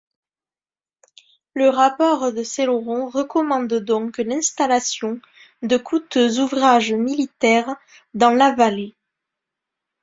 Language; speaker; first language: French; native; French